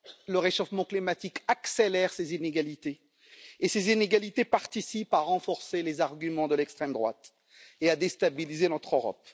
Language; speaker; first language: French; native; French